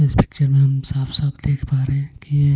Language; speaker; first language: Hindi; non-native, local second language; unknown